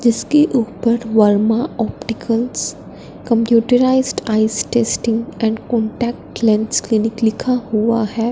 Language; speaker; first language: Hindi; non-native, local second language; Punjabi